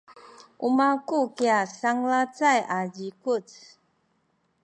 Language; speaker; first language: Sakizaya; non-native, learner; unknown